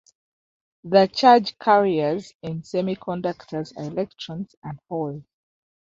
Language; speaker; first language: English; non-native, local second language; Ganda